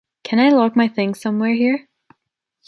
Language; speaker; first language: English; native; English